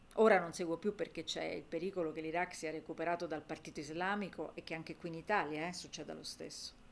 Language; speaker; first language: Italian; non-native, fluent; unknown